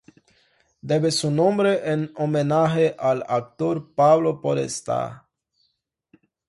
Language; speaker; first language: Spanish; non-native, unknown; Portuguese